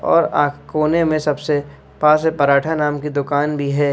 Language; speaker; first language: Hindi; native; Hindi